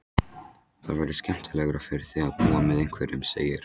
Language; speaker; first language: Icelandic; non-native, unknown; Polish